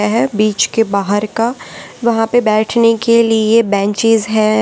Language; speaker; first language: Hindi; non-native, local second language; Gujarati